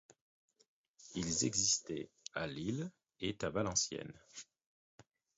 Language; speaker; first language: French; non-native, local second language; Haitian Creole